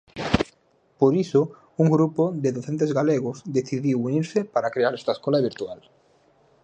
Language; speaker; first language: Galician; native; Galician